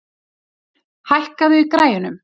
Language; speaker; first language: Icelandic; native; Icelandic